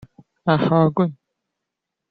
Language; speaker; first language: English; non-native, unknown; Chinese